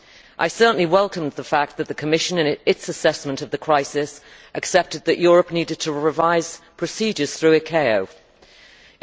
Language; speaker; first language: English; native; English